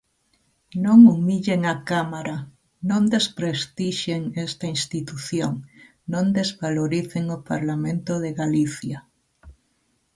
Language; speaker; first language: Galician; native; Galician